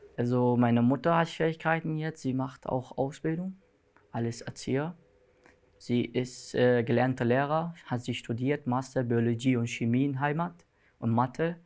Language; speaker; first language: German; non-native, fluent; Arabic